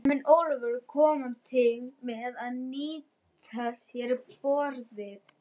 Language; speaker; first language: Icelandic; non-native, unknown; German